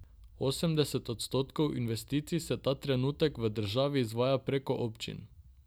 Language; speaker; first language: Slovenian; non-native, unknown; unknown